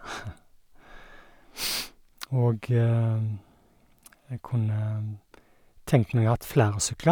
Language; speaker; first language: Norwegian; native; Norwegian